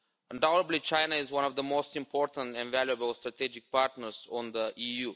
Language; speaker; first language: English; non-native, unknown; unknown